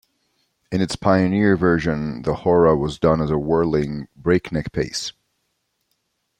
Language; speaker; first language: English; native; English